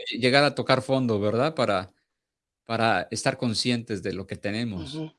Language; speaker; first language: Spanish; native; Spanish